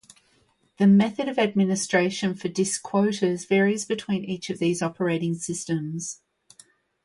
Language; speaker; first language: English; native; English